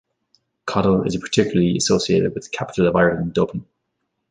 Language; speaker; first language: English; native; English